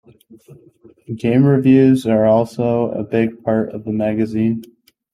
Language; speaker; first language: English; native; English